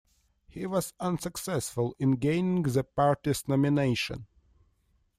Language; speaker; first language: English; non-native, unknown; Russian